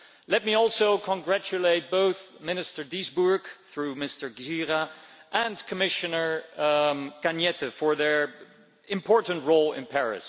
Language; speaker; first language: English; non-native, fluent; Dutch